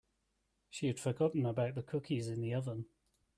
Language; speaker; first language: English; native; English